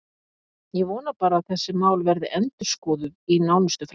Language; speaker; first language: Icelandic; native; Icelandic